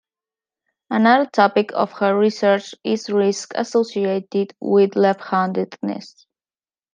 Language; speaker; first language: English; non-native, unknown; Spanish